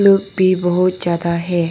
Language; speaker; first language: Hindi; non-native, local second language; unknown